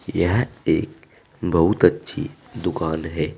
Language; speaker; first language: Hindi; native; Hindi